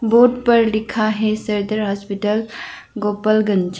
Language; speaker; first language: Hindi; non-native, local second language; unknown